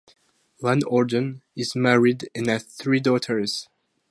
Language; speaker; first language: English; non-native, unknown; French